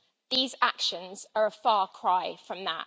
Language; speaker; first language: English; native; English